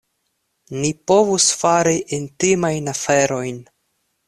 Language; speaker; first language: Esperanto; non-native, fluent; Russian